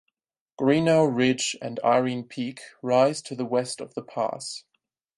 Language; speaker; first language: English; non-native, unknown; German